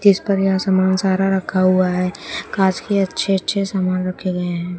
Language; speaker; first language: Hindi; native; Hindi